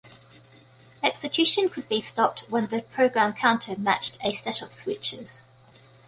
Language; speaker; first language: English; native; English